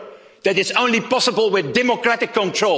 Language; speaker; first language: English; non-native, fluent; Dutch